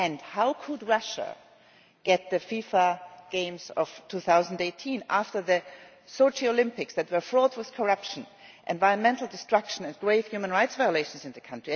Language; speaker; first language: English; non-native, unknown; German